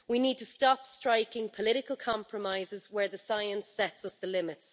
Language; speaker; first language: English; native; English